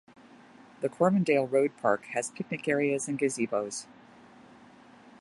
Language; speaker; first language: English; native; English